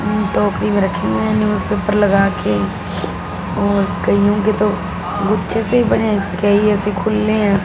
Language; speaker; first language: Hindi; non-native, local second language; Punjabi